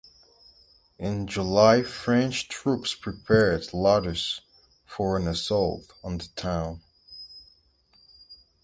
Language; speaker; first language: English; native; English